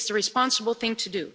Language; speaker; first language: English; non-native, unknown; Dutch